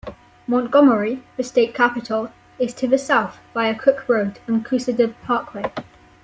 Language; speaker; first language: English; native; English